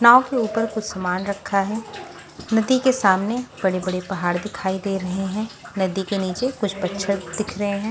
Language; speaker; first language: Hindi; non-native, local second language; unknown